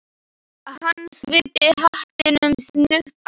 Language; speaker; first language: Icelandic; non-native, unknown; Slovak